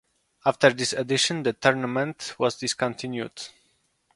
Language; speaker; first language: English; non-native, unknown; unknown